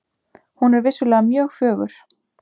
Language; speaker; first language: Icelandic; native; Icelandic